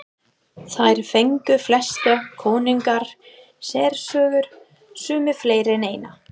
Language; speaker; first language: Icelandic; non-native, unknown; English